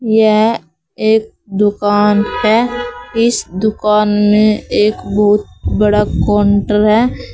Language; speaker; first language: Hindi; native; Hindi